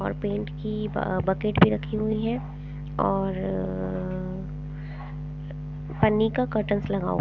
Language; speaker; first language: Hindi; non-native, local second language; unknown